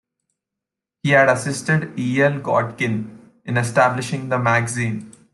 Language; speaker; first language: English; non-native, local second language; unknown